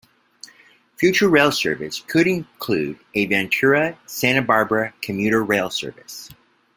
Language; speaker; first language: English; native; English